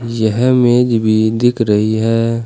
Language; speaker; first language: Hindi; native; Hindi